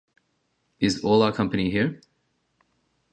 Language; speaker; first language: English; native; English